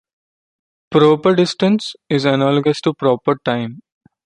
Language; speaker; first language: English; non-native, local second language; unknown